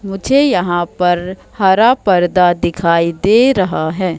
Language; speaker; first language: Hindi; native; Hindi